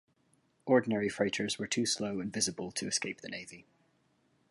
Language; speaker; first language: English; native; English